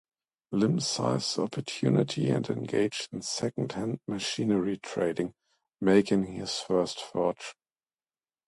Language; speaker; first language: English; non-native, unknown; German